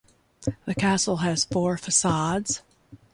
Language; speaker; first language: English; native; English